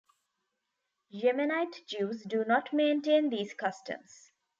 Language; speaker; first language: English; non-native, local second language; Tamil